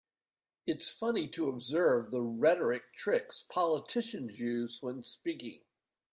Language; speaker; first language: English; native; English